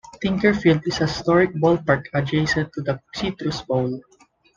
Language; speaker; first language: English; non-native, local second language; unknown